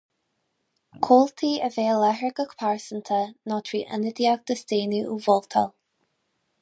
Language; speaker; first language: Irish; non-native, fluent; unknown